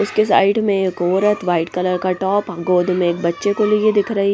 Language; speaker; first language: Hindi; non-native, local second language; Punjabi